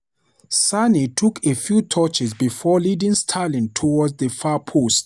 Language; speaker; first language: English; non-native, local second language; Hausa